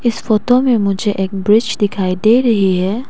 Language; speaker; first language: Hindi; non-native, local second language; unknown